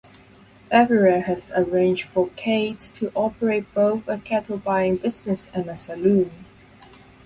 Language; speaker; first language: English; non-native, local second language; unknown